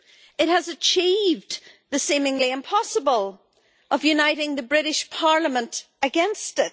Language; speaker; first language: English; native; English